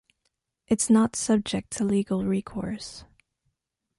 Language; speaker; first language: English; non-native, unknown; French